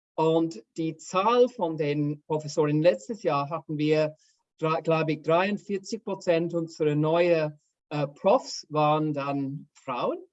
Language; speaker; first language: German; non-native, fluent; English